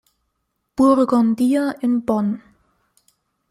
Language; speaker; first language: German; native; German